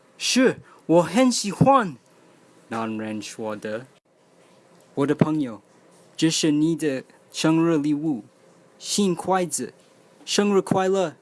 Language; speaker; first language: Chinese; non-native, learner; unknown